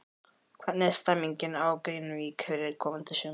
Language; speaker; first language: Icelandic; native; Icelandic